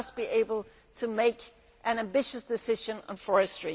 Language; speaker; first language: English; non-native, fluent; Danish